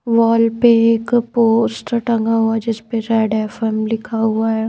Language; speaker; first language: Hindi; native; Hindi